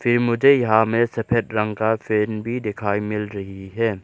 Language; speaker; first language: Hindi; non-native, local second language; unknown